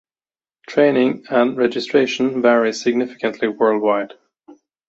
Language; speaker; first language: English; native; English